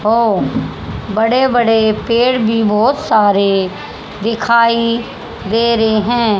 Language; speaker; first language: Hindi; native; Hindi